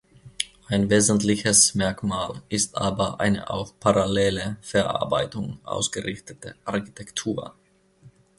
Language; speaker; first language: German; non-native, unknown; Finnish